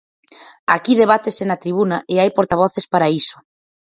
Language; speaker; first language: Galician; native; Galician